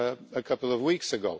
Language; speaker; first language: English; non-native, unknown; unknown